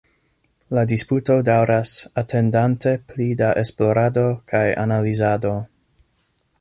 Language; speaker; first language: Esperanto; non-native, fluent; English